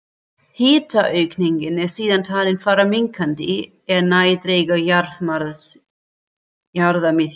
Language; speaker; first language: Icelandic; non-native, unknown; German